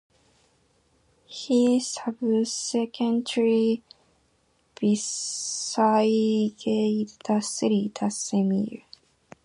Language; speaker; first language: English; non-native, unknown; Japanese